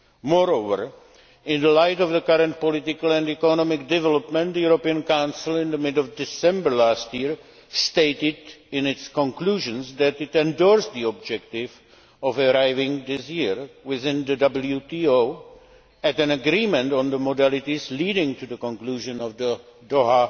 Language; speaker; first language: English; non-native, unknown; Czech